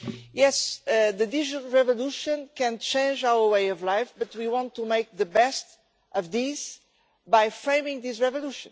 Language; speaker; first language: English; non-native, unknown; Portuguese